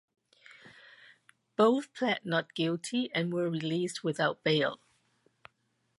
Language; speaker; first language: English; non-native, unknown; Cantonese